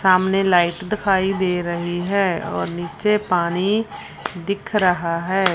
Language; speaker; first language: Hindi; non-native, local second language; Punjabi